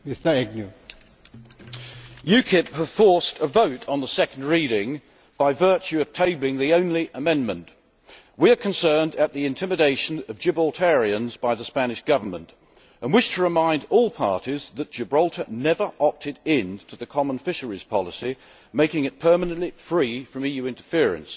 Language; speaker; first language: English; native; English